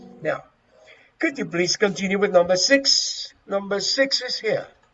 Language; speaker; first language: English; non-native, fluent; Spanish